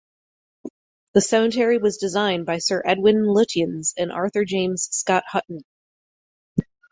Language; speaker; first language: English; native; English